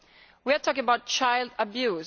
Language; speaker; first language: English; non-native, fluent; Italian